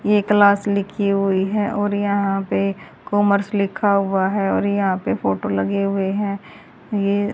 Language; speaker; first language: Hindi; native; Hindi